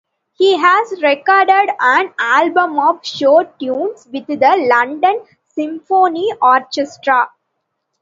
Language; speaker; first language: English; non-native, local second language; Tamil